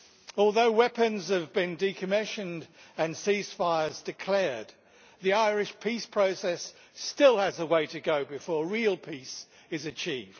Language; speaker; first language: English; native; English